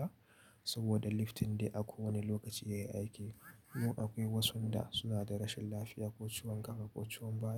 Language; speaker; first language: Hausa; native; Hausa